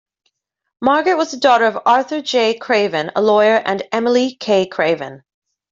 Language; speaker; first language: English; native; English